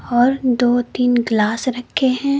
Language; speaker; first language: Hindi; native; Hindi